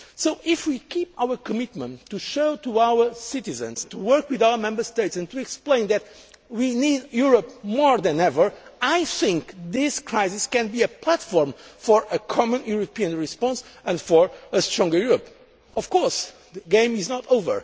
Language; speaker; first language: English; non-native, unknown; Portuguese